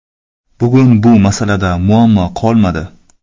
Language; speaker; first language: Uzbek; non-native, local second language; Kara-Kalpak